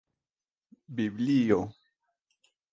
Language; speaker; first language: Esperanto; non-native, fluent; Spanish